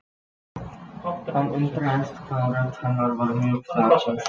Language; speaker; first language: Icelandic; native; Icelandic